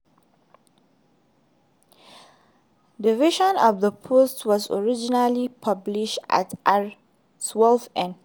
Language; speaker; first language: English; non-native, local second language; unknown